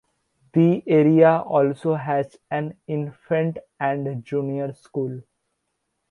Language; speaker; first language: English; non-native, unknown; Bangla